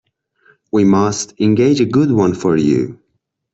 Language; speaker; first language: English; non-native, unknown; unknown